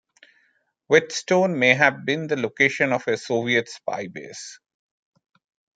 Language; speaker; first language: English; non-native, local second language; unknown